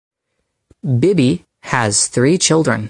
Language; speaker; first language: English; native; English